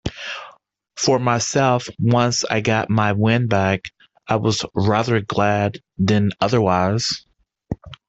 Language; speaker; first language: English; native; English